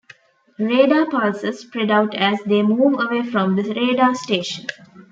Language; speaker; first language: English; non-native, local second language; Tamil